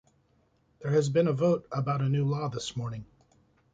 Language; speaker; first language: English; native; English